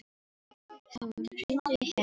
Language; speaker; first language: Icelandic; non-native, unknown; Filipino